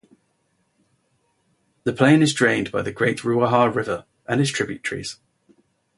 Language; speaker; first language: English; native; English